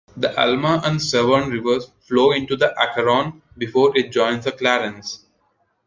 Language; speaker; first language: English; non-native, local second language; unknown